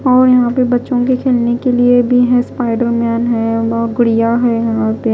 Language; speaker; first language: Hindi; non-native, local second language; Punjabi